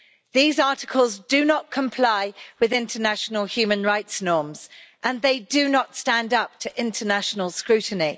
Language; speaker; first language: English; native; English